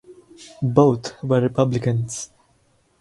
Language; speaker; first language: English; non-native, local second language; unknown